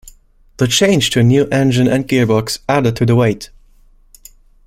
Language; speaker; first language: English; non-native, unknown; German